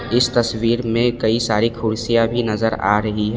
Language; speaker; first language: Hindi; non-native, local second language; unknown